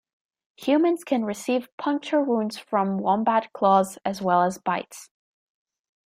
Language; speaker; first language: English; native; English